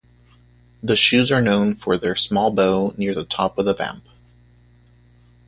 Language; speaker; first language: English; native; English